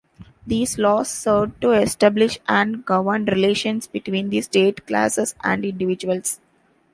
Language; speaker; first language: English; non-native, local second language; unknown